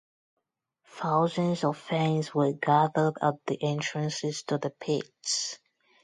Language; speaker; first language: English; non-native, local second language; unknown